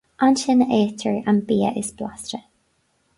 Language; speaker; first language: Irish; non-native, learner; English